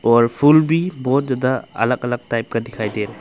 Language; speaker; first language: Hindi; non-native, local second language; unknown